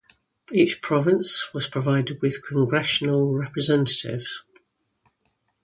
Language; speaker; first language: English; native; English